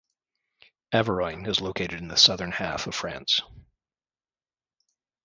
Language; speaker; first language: English; native; English